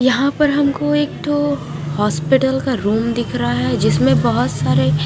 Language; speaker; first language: Hindi; non-native, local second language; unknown